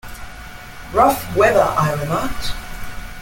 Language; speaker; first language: English; native; English